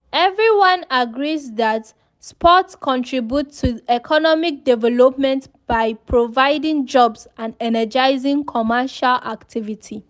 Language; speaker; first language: English; non-native, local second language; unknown